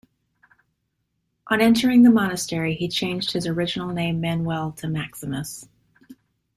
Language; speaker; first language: English; native; English